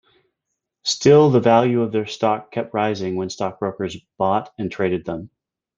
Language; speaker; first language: English; native; English